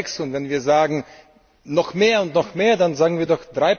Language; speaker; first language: German; non-native, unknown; Slovak